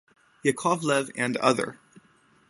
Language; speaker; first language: English; native; English